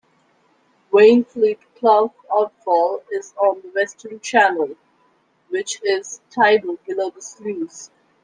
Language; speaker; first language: English; non-native, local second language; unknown